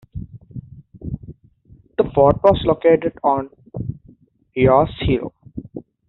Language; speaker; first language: English; native; English